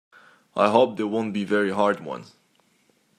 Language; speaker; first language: English; non-native, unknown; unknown